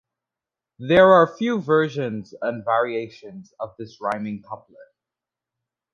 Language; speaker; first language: English; native; English